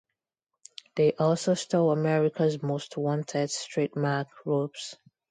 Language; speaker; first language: English; non-native, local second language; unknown